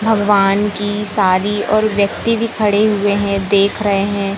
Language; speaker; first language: Hindi; native; Hindi